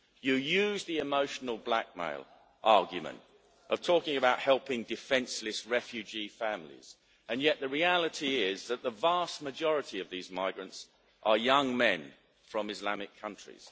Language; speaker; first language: English; native; English